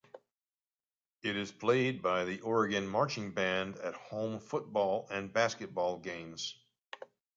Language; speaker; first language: English; native; English